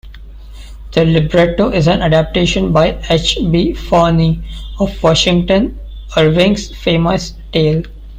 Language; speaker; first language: English; non-native, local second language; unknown